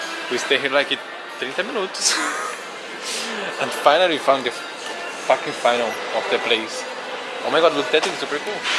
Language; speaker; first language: English; non-native, fluent; Portuguese